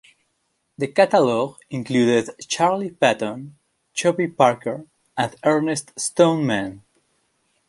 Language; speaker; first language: English; non-native, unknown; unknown